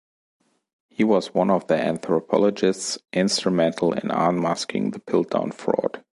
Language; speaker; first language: English; non-native, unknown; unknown